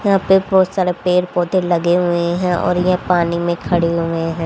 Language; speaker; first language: Hindi; native; Hindi